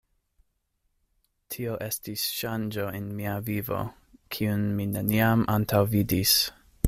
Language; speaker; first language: Esperanto; non-native, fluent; English